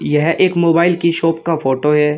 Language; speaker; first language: Hindi; native; Hindi